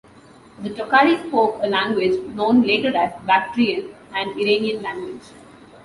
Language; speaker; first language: English; non-native, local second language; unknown